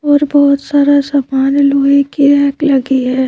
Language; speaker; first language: Hindi; native; Hindi